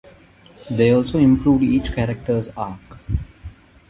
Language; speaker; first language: English; non-native, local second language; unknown